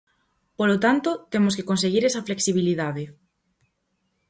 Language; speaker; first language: Galician; native; Galician